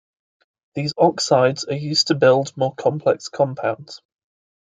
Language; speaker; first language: English; native; English